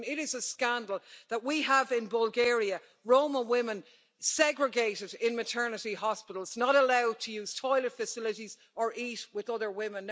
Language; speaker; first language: English; native; English